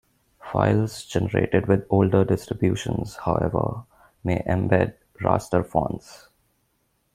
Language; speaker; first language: English; non-native, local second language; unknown